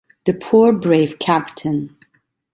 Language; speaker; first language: English; non-native, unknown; Italian